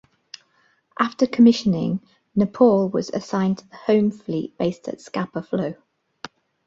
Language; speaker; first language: English; native; English